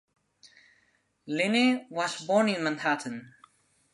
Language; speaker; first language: English; non-native, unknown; Spanish